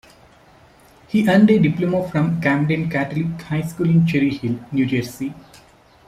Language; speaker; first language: English; non-native, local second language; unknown